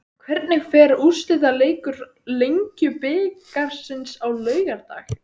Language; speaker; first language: Icelandic; native; Icelandic